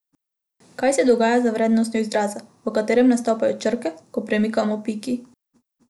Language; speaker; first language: Slovenian; non-native, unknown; Macedonian